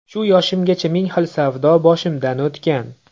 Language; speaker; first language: Uzbek; native; Uzbek